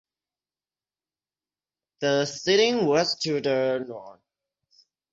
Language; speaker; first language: English; non-native, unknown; Chinese